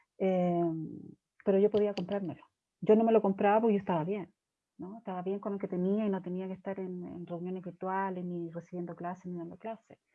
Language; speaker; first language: Spanish; native; Spanish